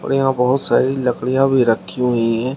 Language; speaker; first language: Hindi; native; Hindi